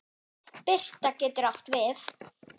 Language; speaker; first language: Icelandic; non-native, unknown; German